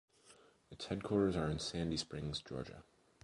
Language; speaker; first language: English; native; English